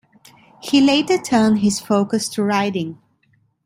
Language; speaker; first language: English; non-native, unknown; Italian